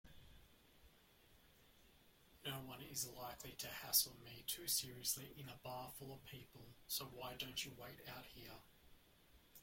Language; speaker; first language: English; native; English